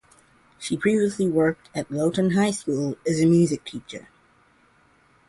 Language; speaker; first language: English; non-native, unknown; Georgian